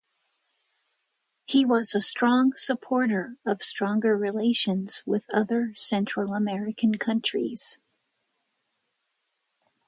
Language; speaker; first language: English; native; English